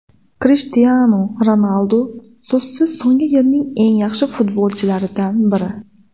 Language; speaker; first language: Uzbek; native; Uzbek